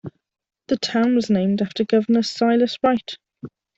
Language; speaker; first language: English; non-native, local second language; Welsh